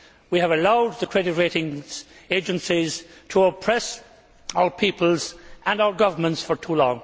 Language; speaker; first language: English; native; English